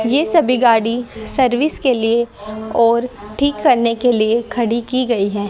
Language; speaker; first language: Hindi; native; Hindi